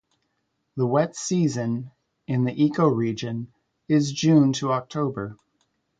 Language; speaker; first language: English; native; English